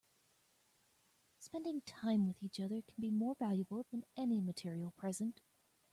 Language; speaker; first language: English; native; English